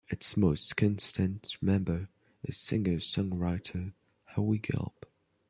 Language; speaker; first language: English; non-native, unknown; French